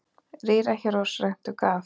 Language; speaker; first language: Icelandic; native; Icelandic